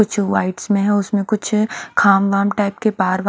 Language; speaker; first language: Hindi; native; Hindi